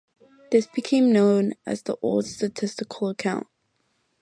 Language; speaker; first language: English; native; English